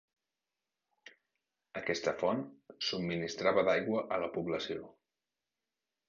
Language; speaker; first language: Catalan; native; Catalan